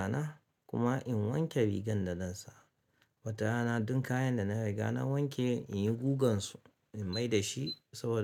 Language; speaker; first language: Hausa; native; Hausa